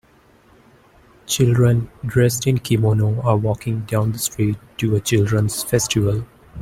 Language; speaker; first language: English; non-native, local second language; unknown